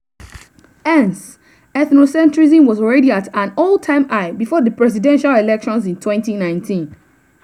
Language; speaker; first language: English; non-native, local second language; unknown